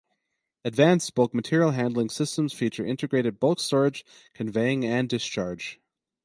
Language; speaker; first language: English; native; English